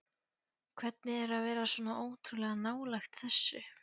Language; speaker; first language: Icelandic; non-native, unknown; Polish